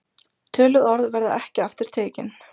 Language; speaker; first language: Icelandic; native; Icelandic